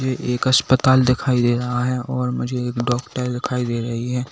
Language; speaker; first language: Hindi; native; Hindi